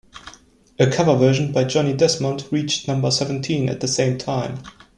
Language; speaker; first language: English; non-native, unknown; German